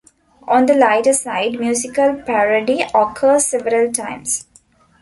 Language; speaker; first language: English; non-native, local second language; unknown